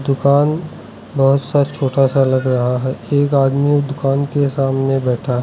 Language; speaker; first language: Hindi; non-native, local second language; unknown